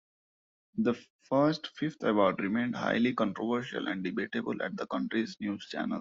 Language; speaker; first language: English; non-native, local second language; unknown